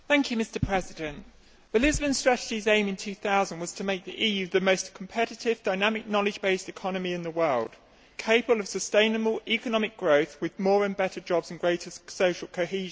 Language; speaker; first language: English; native; English